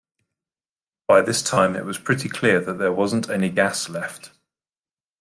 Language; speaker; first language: English; native; English